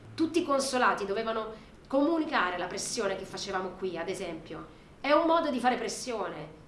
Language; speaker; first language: Italian; non-native, fluent; Arabic